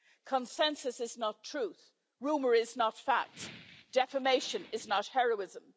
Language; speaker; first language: English; native; English